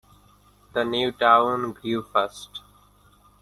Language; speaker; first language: English; non-native, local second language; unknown